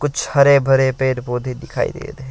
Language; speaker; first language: Hindi; non-native, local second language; Assamese